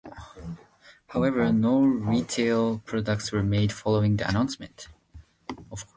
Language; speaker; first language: English; non-native, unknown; Japanese